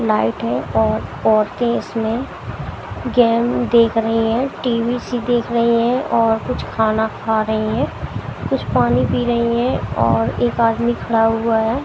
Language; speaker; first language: Hindi; native; Hindi